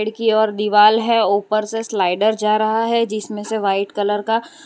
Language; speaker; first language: Hindi; non-native, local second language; Gujarati